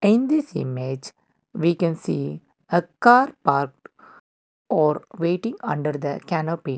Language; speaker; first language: English; non-native, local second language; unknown